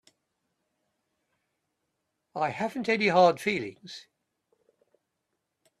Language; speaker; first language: English; native; English